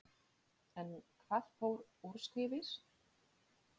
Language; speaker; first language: Icelandic; non-native, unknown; Polish